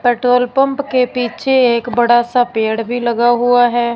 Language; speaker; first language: Hindi; non-native, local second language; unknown